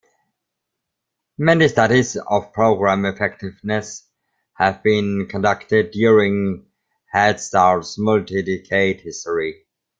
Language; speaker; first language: English; non-native, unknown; German